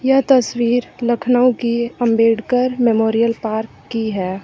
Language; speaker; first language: Hindi; native; Hindi